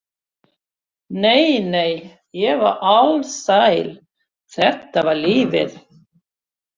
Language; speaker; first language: Icelandic; non-native, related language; Swedish